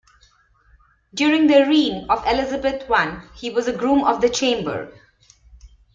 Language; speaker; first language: English; non-native, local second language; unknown